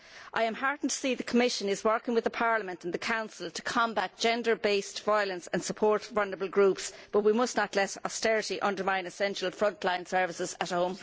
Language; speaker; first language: English; native; English